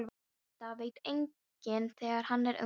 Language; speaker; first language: Icelandic; non-native, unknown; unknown